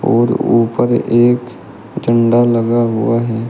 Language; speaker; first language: Hindi; native; Hindi